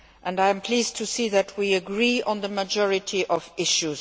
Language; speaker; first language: English; non-native, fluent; Luxembourgish